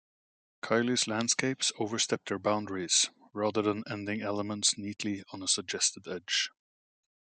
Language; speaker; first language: English; native; English